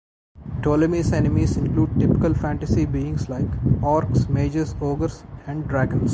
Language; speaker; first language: English; non-native, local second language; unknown